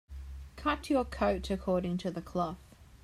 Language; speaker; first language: English; native; English